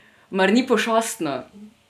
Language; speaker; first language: Slovenian; non-native, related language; Serbian